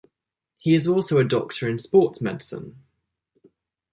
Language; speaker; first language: English; native; English